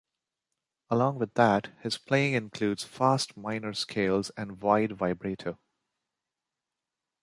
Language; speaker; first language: English; non-native, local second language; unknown